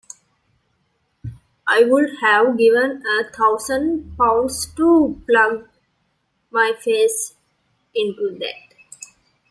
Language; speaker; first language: English; native; English